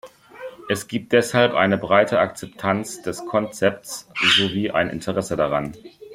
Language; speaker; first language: German; native; German